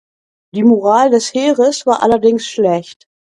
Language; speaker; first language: German; native; German